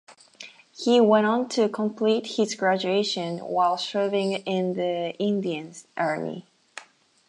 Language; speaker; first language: English; non-native, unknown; Japanese